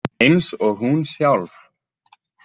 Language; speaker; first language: Icelandic; native; Icelandic